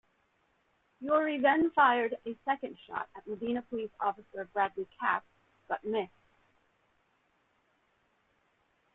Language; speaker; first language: English; native; English